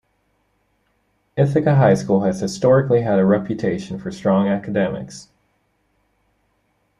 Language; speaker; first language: English; native; English